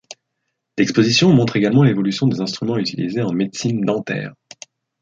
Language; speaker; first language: French; native; French